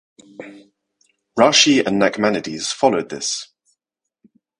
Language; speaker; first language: English; non-native, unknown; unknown